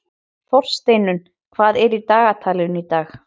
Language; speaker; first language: Icelandic; native; Icelandic